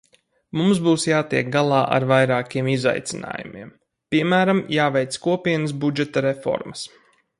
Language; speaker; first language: Latvian; native; Latvian